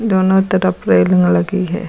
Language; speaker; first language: Hindi; native; Hindi